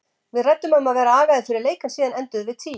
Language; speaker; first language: Icelandic; native; Icelandic